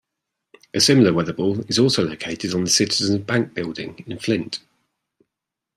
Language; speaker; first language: English; native; English